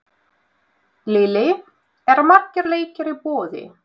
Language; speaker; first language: Icelandic; non-native, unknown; Russian